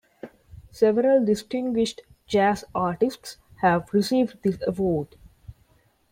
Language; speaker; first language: English; non-native, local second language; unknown